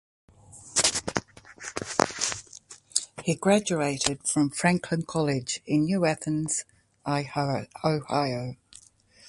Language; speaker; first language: English; native; English